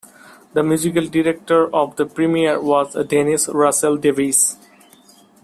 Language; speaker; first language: English; non-native, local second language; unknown